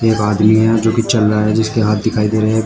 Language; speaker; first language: Hindi; native; Hindi